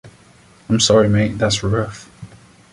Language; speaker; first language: English; native; English